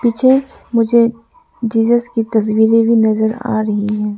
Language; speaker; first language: Hindi; non-native, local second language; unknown